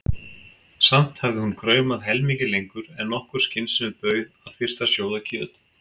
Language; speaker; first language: Icelandic; native; Icelandic